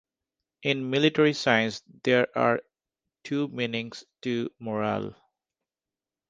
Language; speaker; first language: English; non-native, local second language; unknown